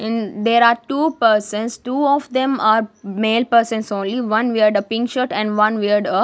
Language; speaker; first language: English; non-native, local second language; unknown